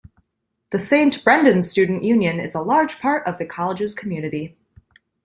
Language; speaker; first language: English; native; English